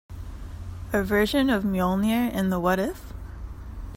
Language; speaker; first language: English; native; English